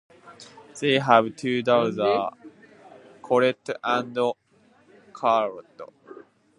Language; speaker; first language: English; non-native, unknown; Japanese